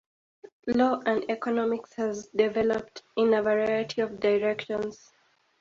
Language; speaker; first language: English; native; English